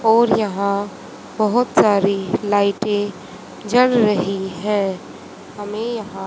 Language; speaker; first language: Hindi; native; Hindi